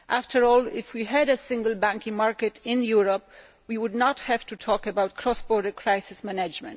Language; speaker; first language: English; non-native, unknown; Polish